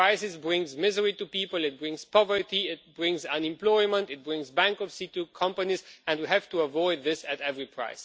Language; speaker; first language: English; non-native, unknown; Romanian